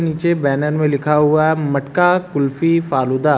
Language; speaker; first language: Hindi; native; Hindi